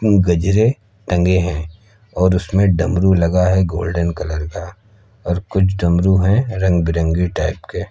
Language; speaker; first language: Hindi; native; Hindi